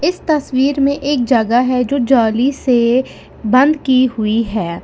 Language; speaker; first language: Hindi; native; Hindi